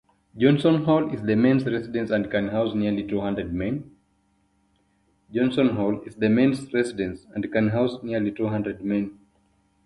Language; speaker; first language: English; non-native, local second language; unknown